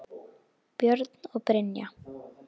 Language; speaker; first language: Icelandic; native; Icelandic